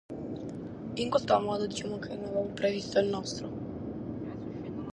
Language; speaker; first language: Sardinian; native; Sardinian